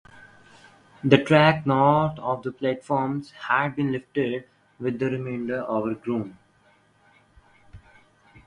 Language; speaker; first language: English; non-native, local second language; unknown